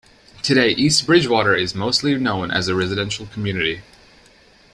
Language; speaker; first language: English; native; English